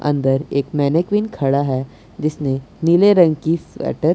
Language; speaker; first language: Hindi; non-native, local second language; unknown